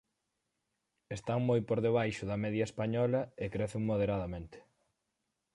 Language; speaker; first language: Galician; native; Galician